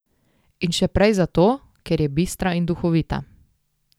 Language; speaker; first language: Slovenian; native; Slovenian